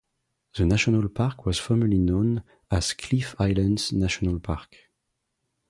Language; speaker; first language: English; non-native, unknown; French